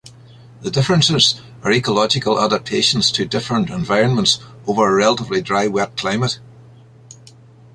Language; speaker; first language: English; native; English